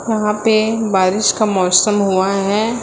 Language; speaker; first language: Hindi; native; Hindi